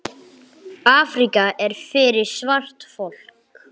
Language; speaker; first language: Icelandic; non-native, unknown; English